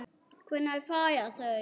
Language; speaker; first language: Icelandic; non-native, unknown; German